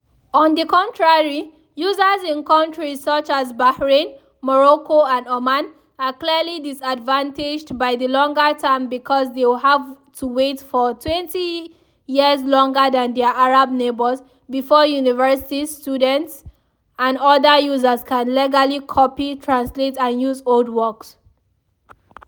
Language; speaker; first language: English; non-native, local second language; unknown